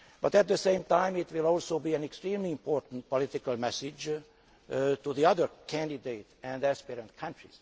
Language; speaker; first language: English; non-native, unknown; Hungarian